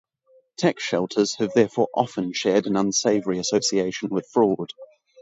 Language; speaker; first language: English; native; English